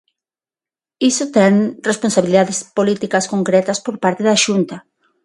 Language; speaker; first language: Galician; non-native, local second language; Spanish